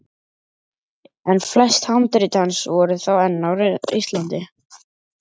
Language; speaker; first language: Icelandic; native; Icelandic